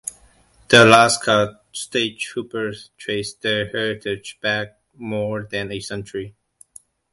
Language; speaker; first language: English; non-native, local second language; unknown